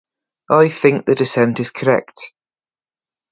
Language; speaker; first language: English; native; English